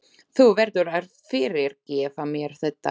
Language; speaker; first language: Icelandic; non-native, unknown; Slovak